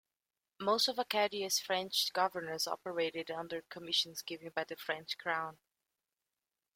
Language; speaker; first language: English; native; English